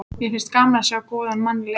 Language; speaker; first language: Icelandic; native; Icelandic